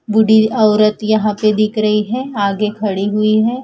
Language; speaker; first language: Hindi; non-native, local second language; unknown